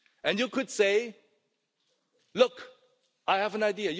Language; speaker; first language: English; non-native, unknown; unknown